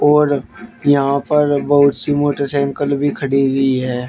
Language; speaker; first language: Hindi; native; Hindi